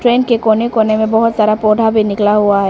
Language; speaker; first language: Hindi; non-native, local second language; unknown